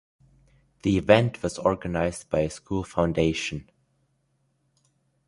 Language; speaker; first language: English; native; English